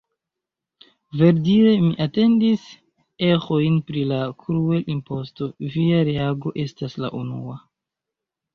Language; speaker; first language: Esperanto; non-native, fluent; Chinese